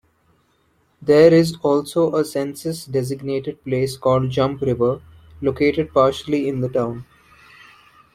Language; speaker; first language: English; non-native, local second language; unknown